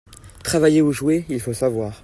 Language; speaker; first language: French; native; French